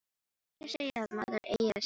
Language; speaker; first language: Icelandic; non-native, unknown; Filipino